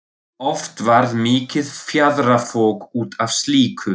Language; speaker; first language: Icelandic; non-native, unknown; German